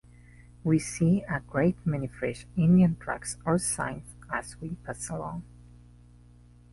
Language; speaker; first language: English; non-native, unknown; Spanish